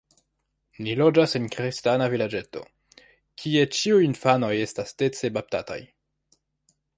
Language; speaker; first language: Esperanto; non-native, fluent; French